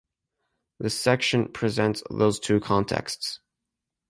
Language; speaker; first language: English; native; English